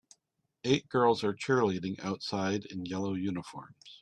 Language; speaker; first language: English; native; English